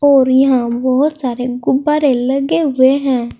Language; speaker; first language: Hindi; native; Hindi